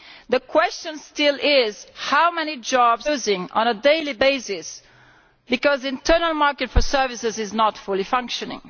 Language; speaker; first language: English; non-native, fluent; Italian